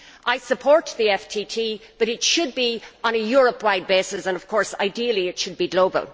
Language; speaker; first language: English; native; English